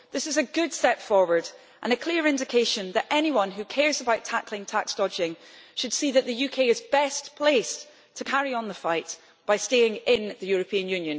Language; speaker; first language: English; native; English